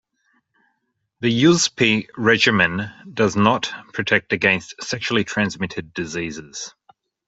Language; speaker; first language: English; native; English